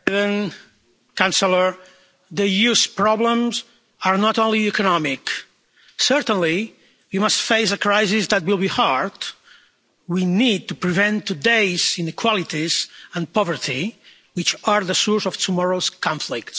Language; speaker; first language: English; non-native, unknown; Catalan